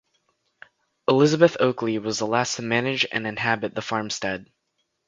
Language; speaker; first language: English; native; English